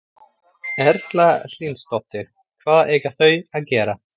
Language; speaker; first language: Icelandic; non-native, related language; Swedish